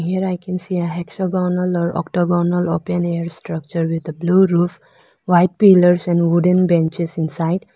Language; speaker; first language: English; non-native, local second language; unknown